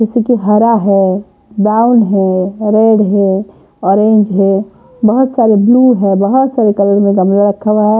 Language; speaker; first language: Hindi; non-native, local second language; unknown